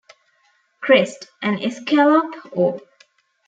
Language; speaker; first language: English; non-native, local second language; Tamil